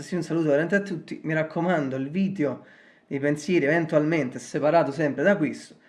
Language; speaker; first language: Italian; native; Italian